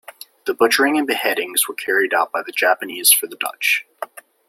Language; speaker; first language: English; native; English